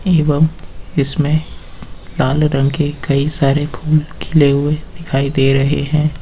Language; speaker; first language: Hindi; native; Hindi